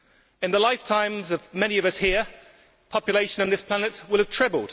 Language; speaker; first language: English; native; English